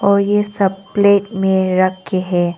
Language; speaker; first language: Hindi; non-native, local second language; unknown